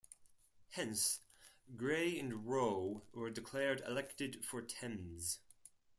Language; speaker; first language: English; non-native, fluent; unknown